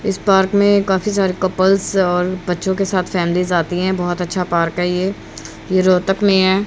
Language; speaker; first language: Hindi; native; Hindi